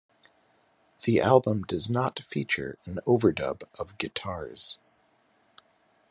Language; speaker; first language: English; native; English